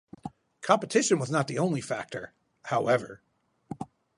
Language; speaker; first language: English; native; English